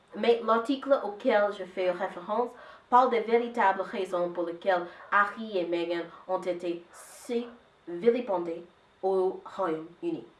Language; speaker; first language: French; non-native, fluent; English